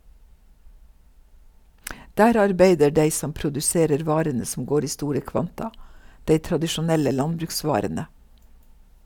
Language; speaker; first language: Norwegian; native; Norwegian